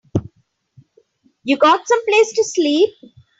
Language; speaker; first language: English; non-native, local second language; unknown